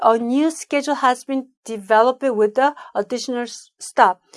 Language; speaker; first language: English; non-native, fluent; Korean